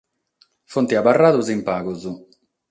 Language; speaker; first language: Sardinian; non-native, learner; Catalan